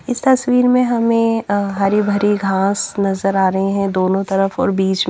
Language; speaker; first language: Hindi; native; Hindi